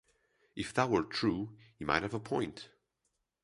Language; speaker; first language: English; non-native, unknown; Portuguese